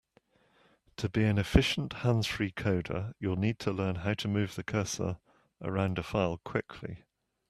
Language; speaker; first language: English; native; English